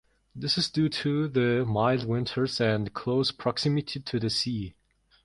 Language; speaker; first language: English; non-native, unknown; Mongolian